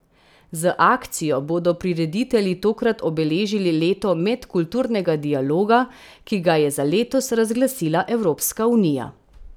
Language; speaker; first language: Slovenian; native; Slovenian